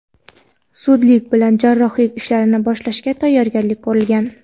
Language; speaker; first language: Uzbek; non-native, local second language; Kara-Kalpak